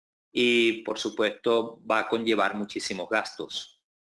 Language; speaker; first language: Spanish; native; Spanish